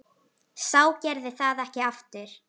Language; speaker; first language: Icelandic; native; Icelandic